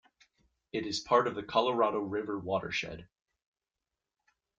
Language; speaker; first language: English; native; English